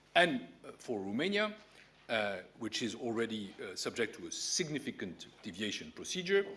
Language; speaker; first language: English; non-native, fluent; French